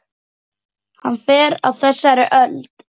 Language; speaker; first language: Icelandic; native; Icelandic